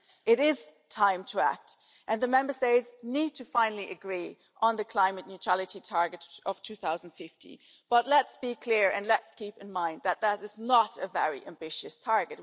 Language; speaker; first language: English; non-native, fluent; German